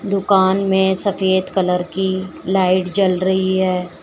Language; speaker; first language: Hindi; native; Hindi